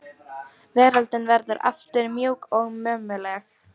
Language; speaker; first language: Icelandic; non-native, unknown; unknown